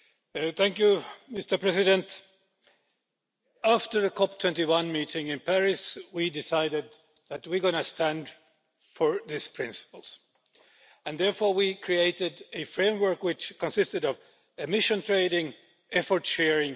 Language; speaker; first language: English; non-native, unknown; Finnish